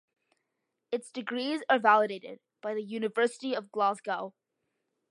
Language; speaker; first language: English; early bilingual, other home language; Malayalam